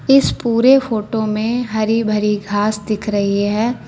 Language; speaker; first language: Hindi; native; Hindi